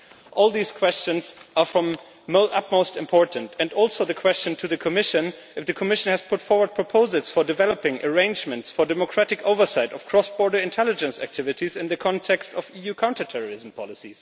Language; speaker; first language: English; non-native, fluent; German